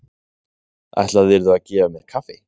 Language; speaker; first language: Icelandic; native; Icelandic